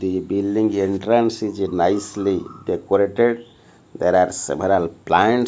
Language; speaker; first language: English; non-native, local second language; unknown